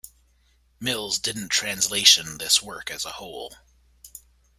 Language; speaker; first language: English; native; English